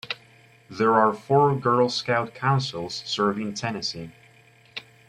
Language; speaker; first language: English; native; English